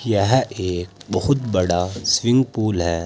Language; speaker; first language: Hindi; native; Hindi